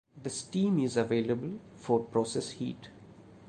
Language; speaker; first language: English; non-native, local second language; Malayalam